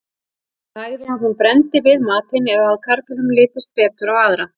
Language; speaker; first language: Icelandic; native; Icelandic